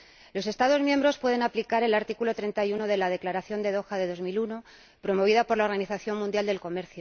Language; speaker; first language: Spanish; native; Spanish